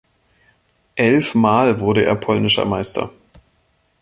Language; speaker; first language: German; native; German